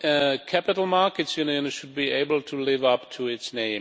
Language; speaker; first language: English; non-native, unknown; Czech